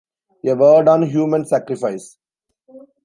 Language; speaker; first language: English; non-native, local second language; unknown